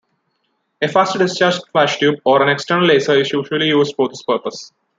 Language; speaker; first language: English; non-native, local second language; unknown